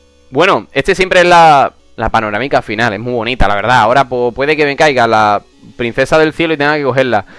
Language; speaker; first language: Spanish; native; Spanish